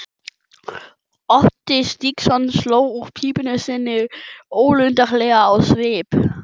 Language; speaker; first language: Icelandic; non-native, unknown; German